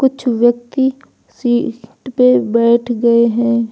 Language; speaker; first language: Hindi; native; Hindi